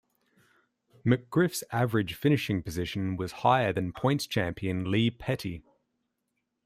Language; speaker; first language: English; native; English